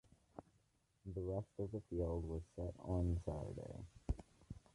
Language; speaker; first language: English; native; English